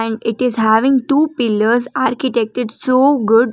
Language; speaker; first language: English; non-native, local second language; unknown